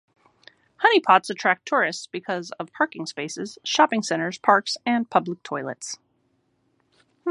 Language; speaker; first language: English; native; English